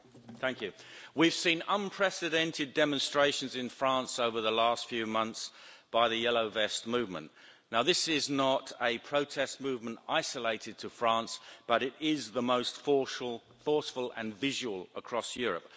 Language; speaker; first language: English; native; English